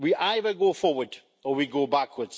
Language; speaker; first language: English; non-native, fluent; French